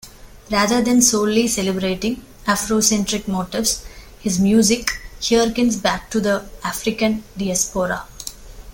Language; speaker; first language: English; non-native, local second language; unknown